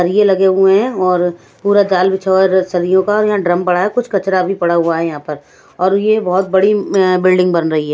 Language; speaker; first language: Hindi; non-native, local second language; Punjabi